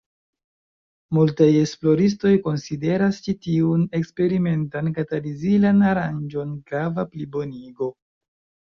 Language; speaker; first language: Esperanto; non-native, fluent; Chinese